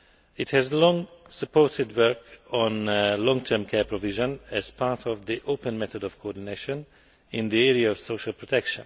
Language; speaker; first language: English; non-native, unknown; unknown